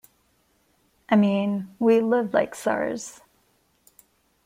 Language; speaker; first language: English; non-native, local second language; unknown